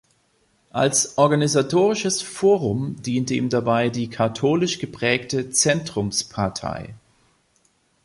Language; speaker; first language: German; native; German